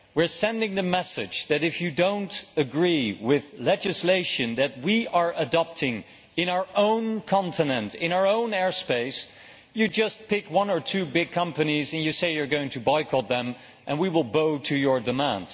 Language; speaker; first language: English; non-native, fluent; Dutch